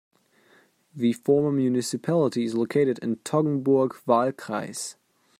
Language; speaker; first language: English; non-native, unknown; German